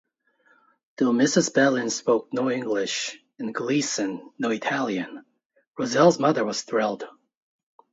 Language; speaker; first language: English; non-native, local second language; Korean